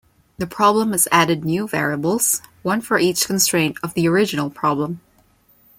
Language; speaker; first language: English; non-native, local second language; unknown